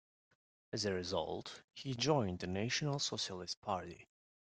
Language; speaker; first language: English; non-native, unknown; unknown